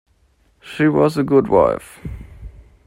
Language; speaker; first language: English; non-native, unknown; German